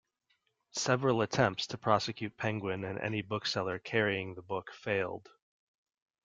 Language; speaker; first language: English; native; English